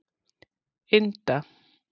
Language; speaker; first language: Icelandic; native; Icelandic